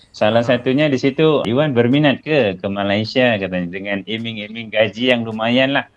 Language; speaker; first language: Malay; non-native, related language; Indonesian